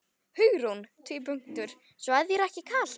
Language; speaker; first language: Icelandic; native; Icelandic